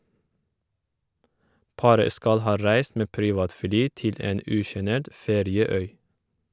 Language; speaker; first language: Norwegian; non-native, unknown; Kurdish